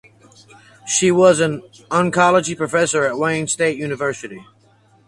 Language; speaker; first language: English; native; English